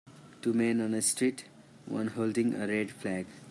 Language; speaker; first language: English; non-native, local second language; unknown